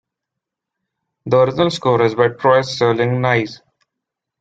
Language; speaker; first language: English; non-native, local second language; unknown